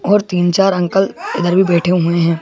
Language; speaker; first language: Hindi; native; Hindi